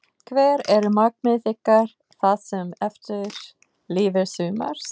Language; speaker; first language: Icelandic; non-native, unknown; English